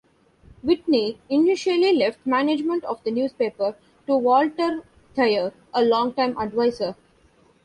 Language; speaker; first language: English; non-native, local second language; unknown